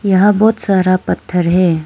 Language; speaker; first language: Hindi; non-native, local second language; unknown